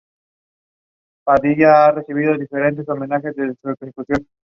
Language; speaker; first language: English; non-native, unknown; Spanish